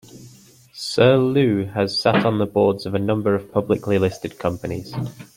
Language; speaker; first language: English; native; English